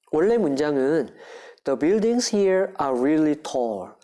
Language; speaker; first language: English; non-native, fluent; Korean